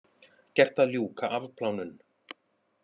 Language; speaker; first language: Icelandic; native; Icelandic